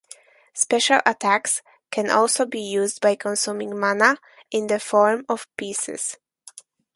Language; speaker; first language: English; non-native, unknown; Polish